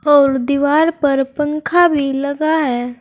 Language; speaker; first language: Hindi; native; Hindi